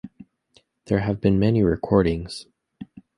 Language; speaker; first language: English; native; English